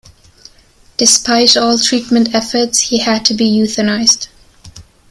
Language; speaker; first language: English; non-native, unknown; German